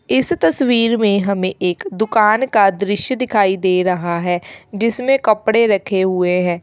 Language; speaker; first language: Hindi; native; Hindi